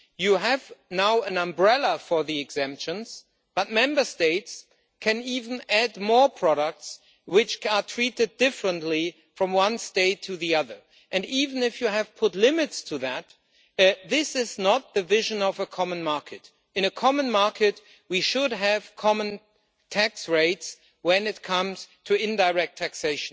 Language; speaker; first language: English; non-native, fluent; German